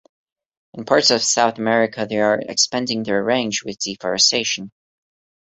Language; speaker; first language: English; non-native, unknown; Portuguese